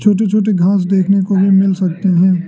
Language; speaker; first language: Hindi; non-native, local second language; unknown